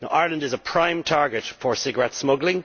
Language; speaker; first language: English; native; English